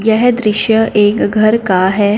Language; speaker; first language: Hindi; non-native, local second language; Punjabi